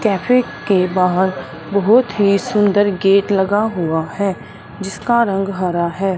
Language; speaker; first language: Hindi; non-native, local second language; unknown